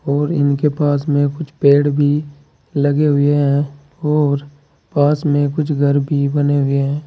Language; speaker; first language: Hindi; native; Hindi